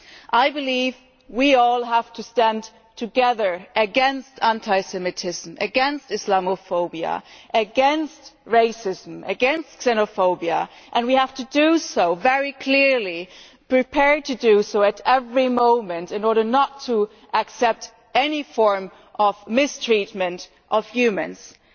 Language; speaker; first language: English; non-native, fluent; German